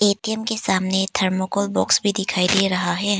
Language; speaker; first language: Hindi; non-native, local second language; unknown